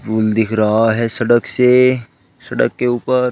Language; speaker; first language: Hindi; native; Hindi